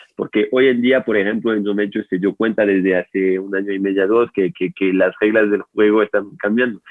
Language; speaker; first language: Spanish; non-native, fluent; French